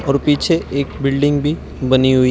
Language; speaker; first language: Hindi; native; Hindi